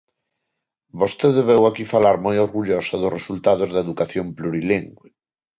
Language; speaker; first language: Galician; non-native, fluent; Spanish